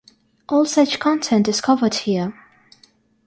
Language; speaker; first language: English; non-native, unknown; Russian